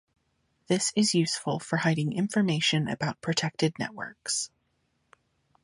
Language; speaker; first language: English; native; English